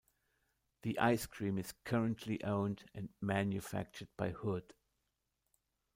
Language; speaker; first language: English; non-native, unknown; German